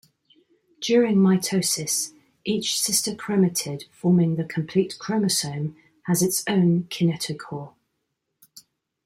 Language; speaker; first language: English; native; English